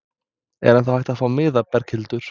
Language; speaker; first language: Icelandic; non-native, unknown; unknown